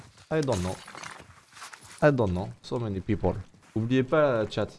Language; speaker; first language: English; non-native, learner; French